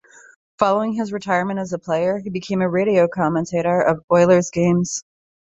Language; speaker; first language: English; native; English